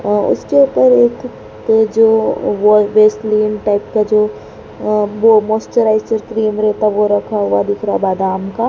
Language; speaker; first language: Hindi; native; Hindi